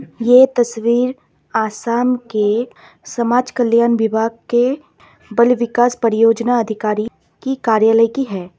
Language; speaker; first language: Hindi; non-native, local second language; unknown